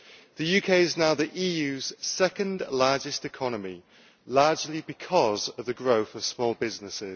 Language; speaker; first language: English; native; English